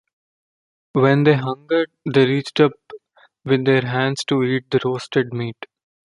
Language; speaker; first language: English; non-native, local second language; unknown